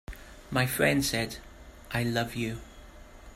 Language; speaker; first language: English; native; English